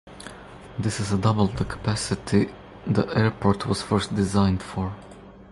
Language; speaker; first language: English; non-native, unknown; Croatian